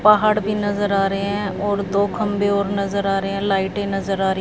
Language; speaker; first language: Hindi; native; Hindi